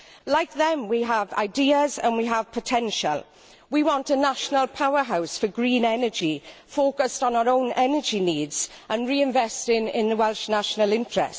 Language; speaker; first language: English; native; English